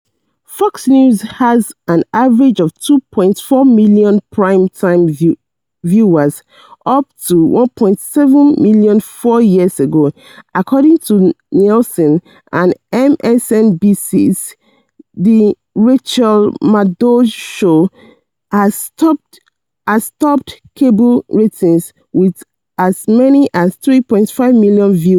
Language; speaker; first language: English; non-native, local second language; Yoruba